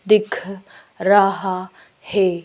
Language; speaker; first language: Hindi; native; Hindi